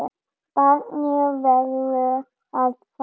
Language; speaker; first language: Icelandic; non-native, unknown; German